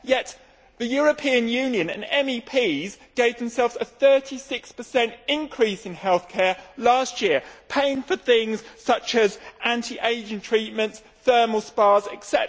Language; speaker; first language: English; native; English